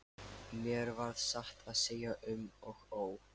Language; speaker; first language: Icelandic; non-native, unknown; Lithuanian